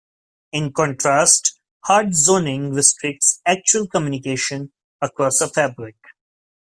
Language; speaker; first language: English; non-native, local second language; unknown